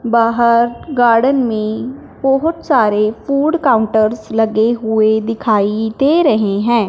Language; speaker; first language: Hindi; non-native, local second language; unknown